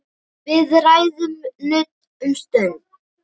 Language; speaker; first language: Icelandic; native; Icelandic